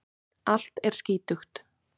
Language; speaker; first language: Icelandic; native; Icelandic